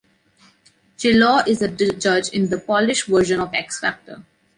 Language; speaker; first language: English; non-native, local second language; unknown